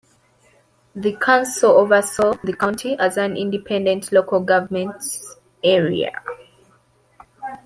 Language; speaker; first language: English; non-native, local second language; Ganda